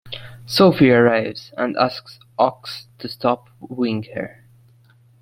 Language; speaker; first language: English; non-native, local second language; Maltese